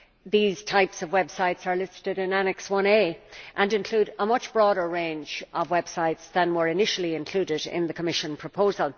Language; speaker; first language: English; native; English